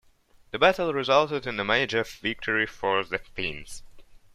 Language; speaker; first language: English; non-native, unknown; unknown